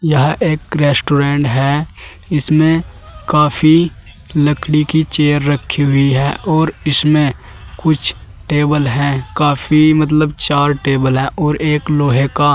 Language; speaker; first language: Hindi; native; Hindi